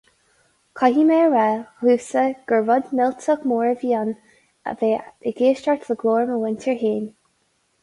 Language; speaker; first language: Irish; non-native, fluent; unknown